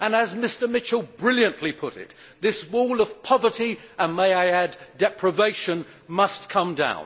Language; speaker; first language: English; native; English